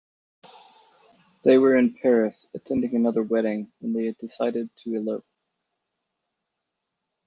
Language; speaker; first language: English; native; English